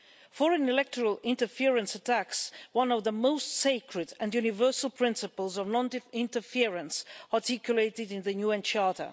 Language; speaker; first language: English; non-native, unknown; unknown